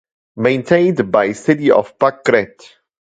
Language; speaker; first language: English; non-native, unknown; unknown